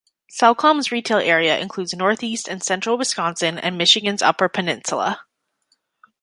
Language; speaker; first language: English; native; English